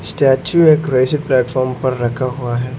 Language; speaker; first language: Hindi; non-native, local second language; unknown